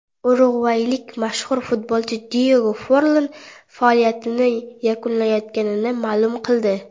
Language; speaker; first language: Uzbek; non-native, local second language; Kara-Kalpak